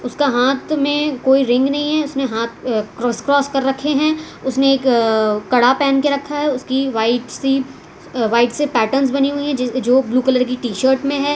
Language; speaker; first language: Hindi; non-native, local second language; Gujarati